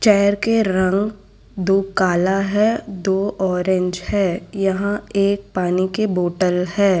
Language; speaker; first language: Hindi; non-native, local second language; Gujarati